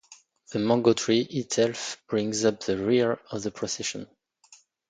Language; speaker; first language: English; non-native, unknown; French